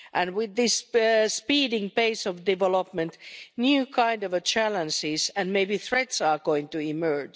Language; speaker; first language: English; non-native, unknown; Finnish